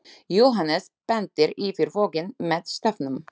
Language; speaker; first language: Icelandic; non-native, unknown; Slovak